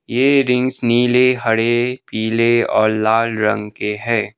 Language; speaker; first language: Hindi; non-native, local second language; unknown